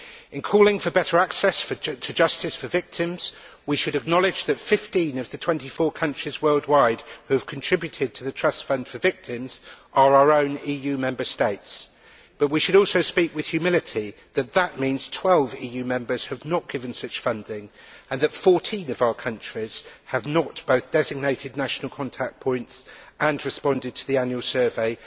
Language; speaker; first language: English; native; English